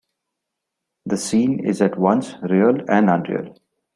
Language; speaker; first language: English; non-native, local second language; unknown